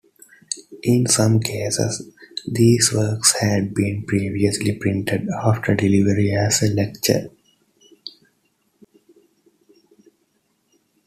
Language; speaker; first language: English; non-native, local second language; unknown